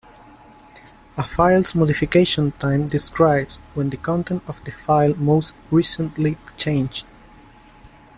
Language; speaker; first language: English; native; English